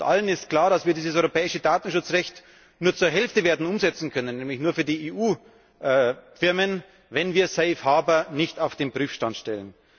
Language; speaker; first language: German; native; German